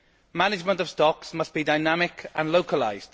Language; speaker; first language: English; native; English